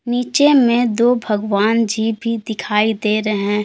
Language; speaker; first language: Hindi; native; Hindi